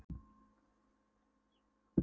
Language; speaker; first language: Icelandic; non-native, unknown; Polish